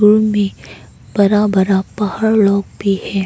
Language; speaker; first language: Hindi; non-native, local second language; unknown